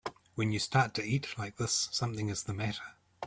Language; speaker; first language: English; native; English